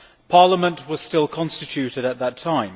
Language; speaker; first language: English; native; English